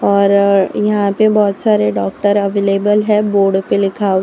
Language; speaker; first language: Hindi; non-native, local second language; Gujarati